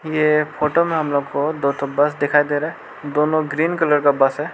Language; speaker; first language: Hindi; non-native, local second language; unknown